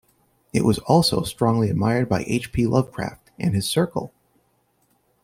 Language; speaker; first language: English; native; English